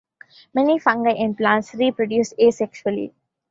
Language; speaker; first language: English; non-native, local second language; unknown